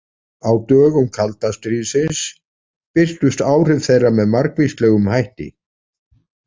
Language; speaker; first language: Icelandic; native; Icelandic